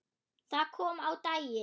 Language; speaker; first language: Icelandic; non-native, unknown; German